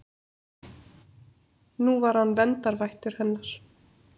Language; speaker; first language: Icelandic; native; Icelandic